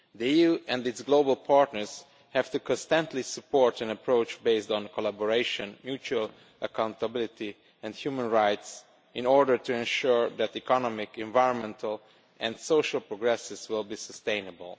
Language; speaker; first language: English; non-native, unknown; Romanian